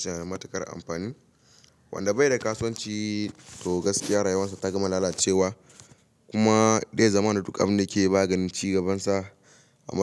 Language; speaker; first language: Hausa; native; Hausa